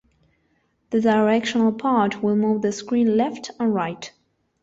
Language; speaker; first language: English; non-native, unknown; Spanish